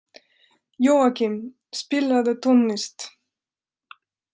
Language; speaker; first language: Icelandic; non-native, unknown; French